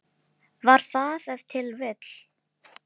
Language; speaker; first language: Icelandic; non-native, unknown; Filipino